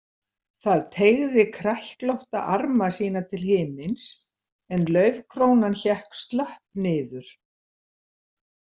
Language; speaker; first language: Icelandic; native; Icelandic